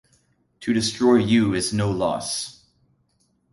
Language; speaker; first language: English; native; English